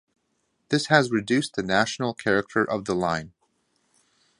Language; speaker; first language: English; native; English